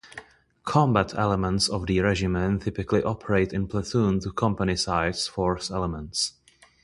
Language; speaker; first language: English; non-native, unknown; Czech